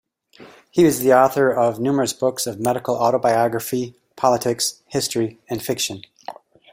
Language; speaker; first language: English; native; English